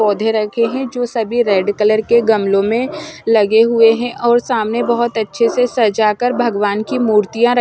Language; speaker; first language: Hindi; non-native, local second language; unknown